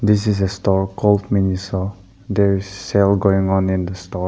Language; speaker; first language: English; non-native, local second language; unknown